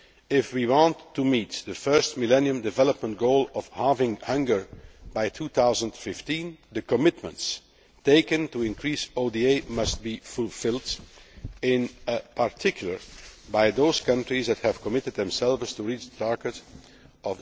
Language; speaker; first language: English; non-native, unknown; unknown